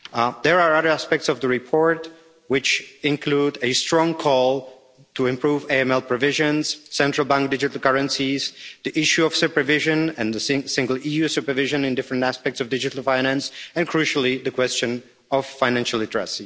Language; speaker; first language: English; non-native, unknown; Czech